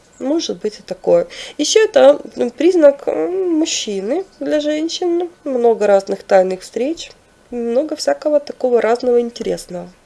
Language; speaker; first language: Russian; non-native, local second language; Ukrainian